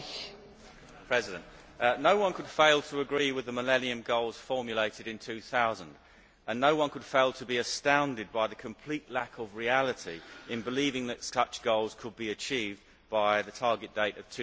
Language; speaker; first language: English; native; English